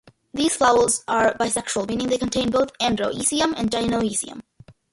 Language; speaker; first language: English; early bilingual, other home language; Malayalam